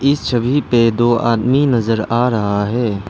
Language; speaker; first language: Hindi; non-native, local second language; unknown